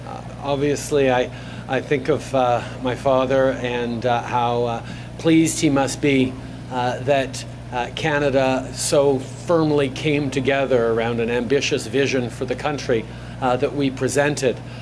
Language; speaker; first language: English; native; English